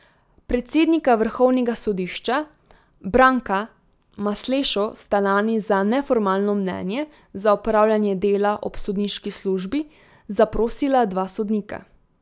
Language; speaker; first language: Slovenian; native; Slovenian